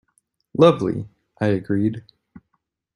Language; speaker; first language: English; native; English